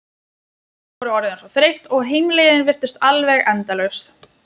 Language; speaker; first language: Icelandic; non-native, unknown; Lithuanian